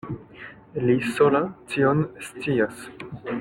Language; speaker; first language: Esperanto; non-native, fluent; French